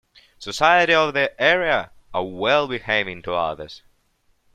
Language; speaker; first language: English; non-native, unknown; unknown